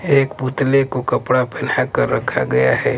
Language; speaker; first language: Hindi; non-native, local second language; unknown